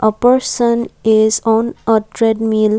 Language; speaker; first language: English; non-native, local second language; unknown